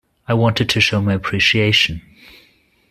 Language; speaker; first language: English; non-native, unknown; German